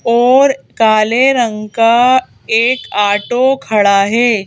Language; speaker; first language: Hindi; native; Hindi